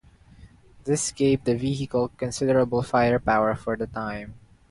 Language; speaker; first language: English; non-native, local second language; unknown